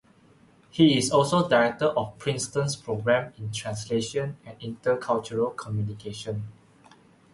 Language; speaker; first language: English; non-native, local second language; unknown